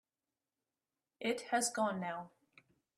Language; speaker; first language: English; native; English